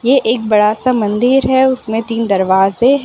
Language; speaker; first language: Hindi; non-native, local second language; Gujarati